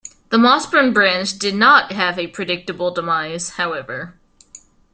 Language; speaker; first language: English; native; English